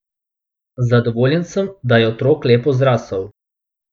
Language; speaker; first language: Slovenian; non-native, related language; Bosnian